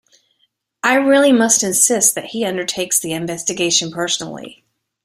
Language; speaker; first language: English; native; English